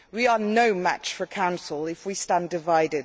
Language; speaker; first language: English; non-native, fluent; Dutch